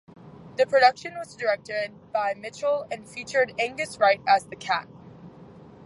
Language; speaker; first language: English; native; English